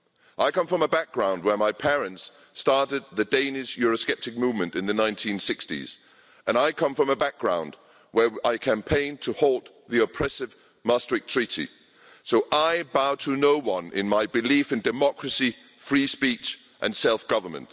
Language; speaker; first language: English; non-native, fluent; Danish